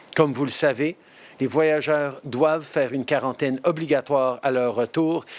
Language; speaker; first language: French; early bilingual, heritage; French